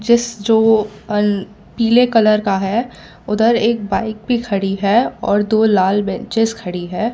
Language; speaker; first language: Hindi; non-native, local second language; Gujarati